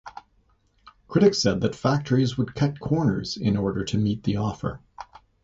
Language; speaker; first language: English; native; English